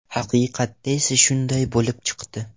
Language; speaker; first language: Uzbek; non-native, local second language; Russian